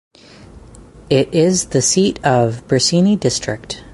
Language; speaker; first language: English; native; English